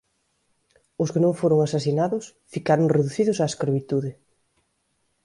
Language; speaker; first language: Galician; native; Galician